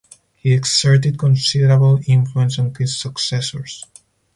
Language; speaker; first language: English; non-native, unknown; Spanish